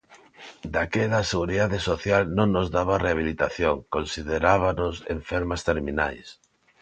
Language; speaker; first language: Galician; non-native, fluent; Spanish